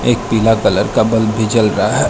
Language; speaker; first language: Hindi; non-native, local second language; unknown